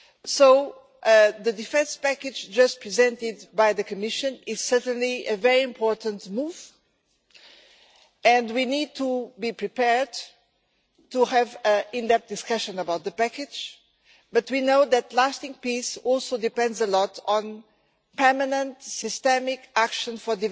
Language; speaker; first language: English; non-native, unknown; Portuguese